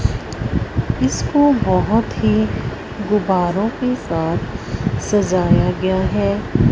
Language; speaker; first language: Hindi; non-native, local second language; Punjabi